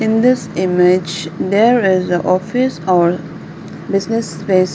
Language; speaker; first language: English; non-native, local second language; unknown